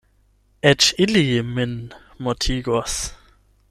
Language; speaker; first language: Esperanto; non-native, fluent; German